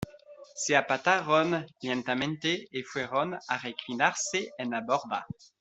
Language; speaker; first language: Spanish; non-native, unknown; French